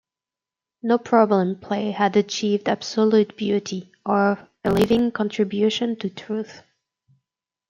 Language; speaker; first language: English; native; English